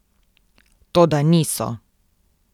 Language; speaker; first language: Slovenian; native; Slovenian